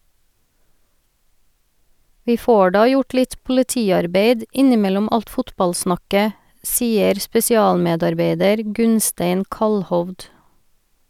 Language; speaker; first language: Norwegian; native; Norwegian